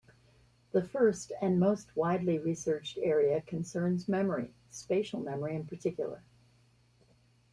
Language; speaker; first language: English; native; English